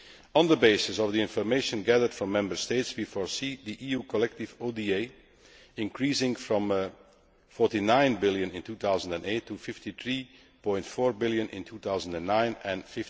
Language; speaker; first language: English; non-native, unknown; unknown